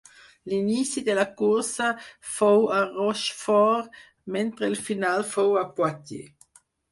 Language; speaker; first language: Catalan; non-native, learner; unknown